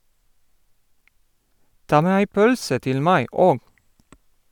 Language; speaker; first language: Norwegian; non-native, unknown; Polish